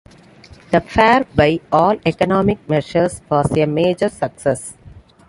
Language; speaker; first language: English; non-native, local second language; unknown